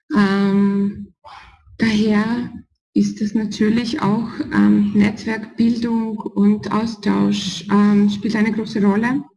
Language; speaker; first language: German; non-native, fluent; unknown